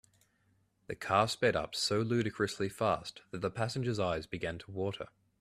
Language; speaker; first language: English; native; English